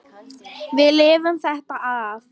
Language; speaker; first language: Icelandic; non-native, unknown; Polish